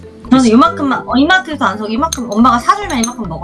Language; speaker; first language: Korean; native; Korean